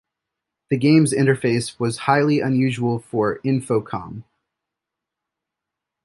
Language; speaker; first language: English; native; English